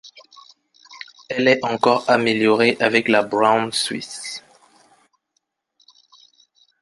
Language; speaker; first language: French; non-native, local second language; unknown